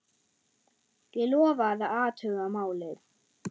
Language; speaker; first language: Icelandic; non-native, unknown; German